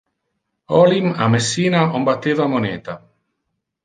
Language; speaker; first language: Interlingua; non-native, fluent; Italian